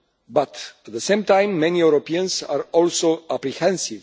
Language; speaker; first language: English; non-native, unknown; Romanian